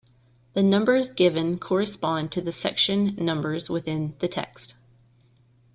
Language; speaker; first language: English; native; English